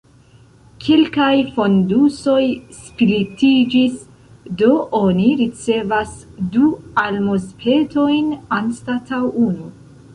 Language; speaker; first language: Esperanto; non-native, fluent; Central Kurdish